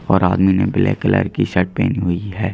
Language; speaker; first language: Hindi; native; Hindi